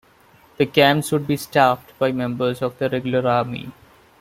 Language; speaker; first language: English; non-native, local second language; Malayalam